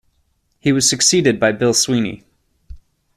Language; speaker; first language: English; native; English